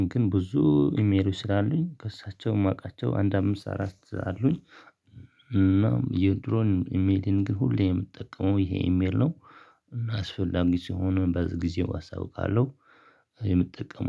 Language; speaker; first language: Amharic; non-native, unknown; Tigrinya